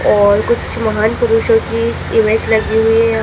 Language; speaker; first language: Hindi; native; Hindi